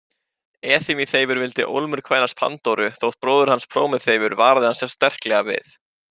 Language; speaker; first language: Icelandic; native; Icelandic